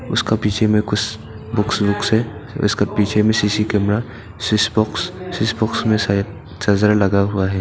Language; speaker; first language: Hindi; non-native, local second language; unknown